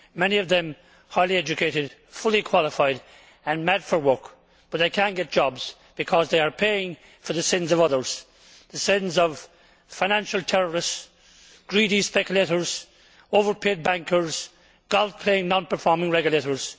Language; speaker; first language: English; native; English